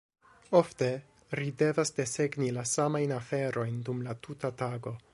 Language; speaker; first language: Esperanto; non-native, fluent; English